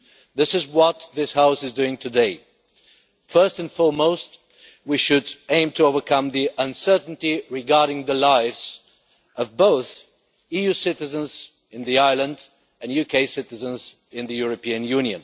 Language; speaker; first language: English; non-native, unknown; Bulgarian